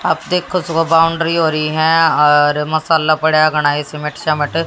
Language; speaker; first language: Hindi; native; Hindi